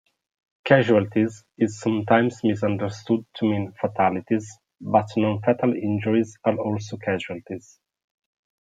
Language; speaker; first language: English; non-native, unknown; Italian